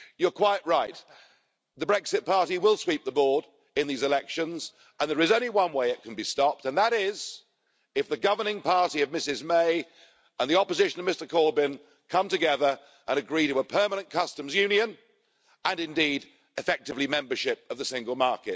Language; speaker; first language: English; native; English